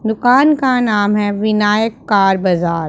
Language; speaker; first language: Hindi; non-native, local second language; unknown